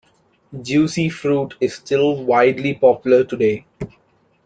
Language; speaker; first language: English; non-native, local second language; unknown